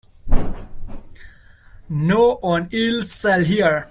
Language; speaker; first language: English; non-native, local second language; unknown